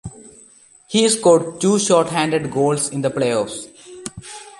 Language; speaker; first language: English; non-native, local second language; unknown